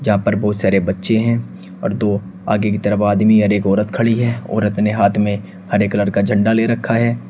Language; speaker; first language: Hindi; native; Hindi